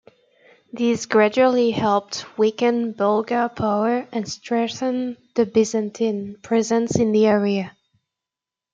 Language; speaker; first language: English; native; English